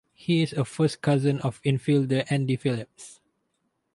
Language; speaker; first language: English; non-native, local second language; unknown